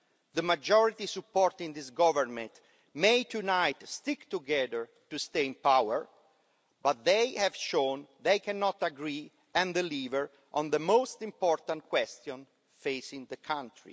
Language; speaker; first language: English; non-native, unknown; Italian